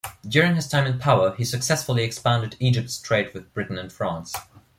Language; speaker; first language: English; non-native, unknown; German